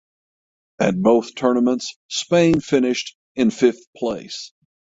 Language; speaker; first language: English; native; English